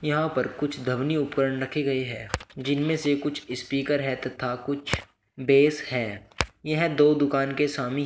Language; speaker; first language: Hindi; native; Hindi